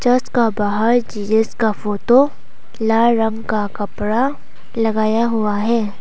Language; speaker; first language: Hindi; non-native, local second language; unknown